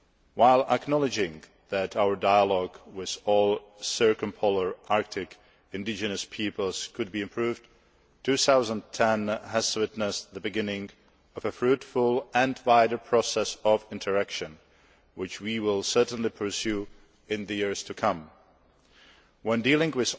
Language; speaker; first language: English; non-native, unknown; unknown